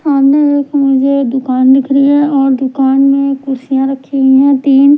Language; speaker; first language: Hindi; non-native, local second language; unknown